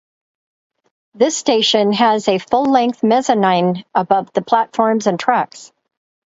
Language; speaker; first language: English; native; English